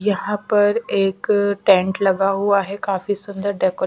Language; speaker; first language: Hindi; non-native, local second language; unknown